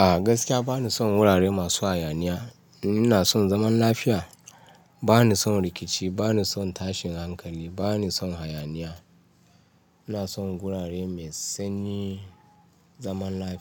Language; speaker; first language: Hausa; non-native, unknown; Yoruba